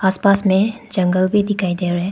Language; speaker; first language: Hindi; non-native, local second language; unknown